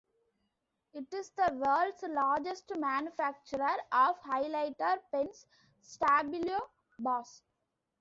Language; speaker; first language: English; non-native, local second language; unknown